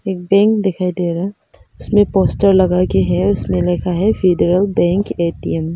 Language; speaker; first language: Hindi; non-native, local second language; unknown